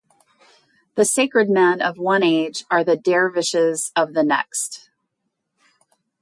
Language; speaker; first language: English; native; English